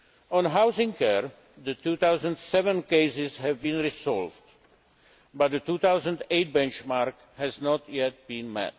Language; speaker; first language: English; non-native, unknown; Czech